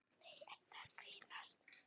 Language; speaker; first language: Icelandic; native; Icelandic